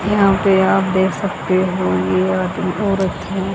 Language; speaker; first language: Hindi; native; Hindi